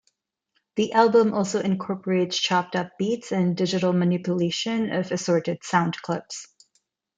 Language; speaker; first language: English; non-native, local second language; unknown